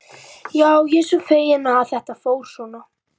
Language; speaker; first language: Icelandic; native; Icelandic